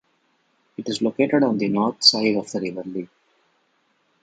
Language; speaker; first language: English; non-native, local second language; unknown